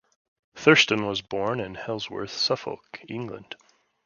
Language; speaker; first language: English; native; English